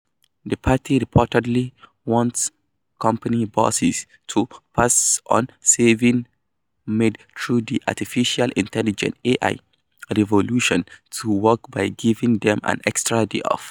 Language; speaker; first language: English; non-native, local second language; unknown